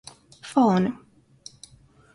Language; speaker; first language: English; non-native, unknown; Russian